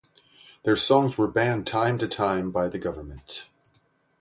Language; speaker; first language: English; native; English